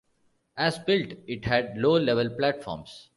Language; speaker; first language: English; non-native, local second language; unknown